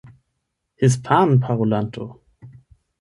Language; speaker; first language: Esperanto; non-native, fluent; German